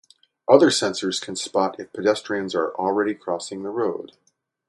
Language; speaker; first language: English; native; English